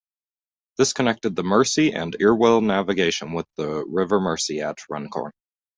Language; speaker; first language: English; native; English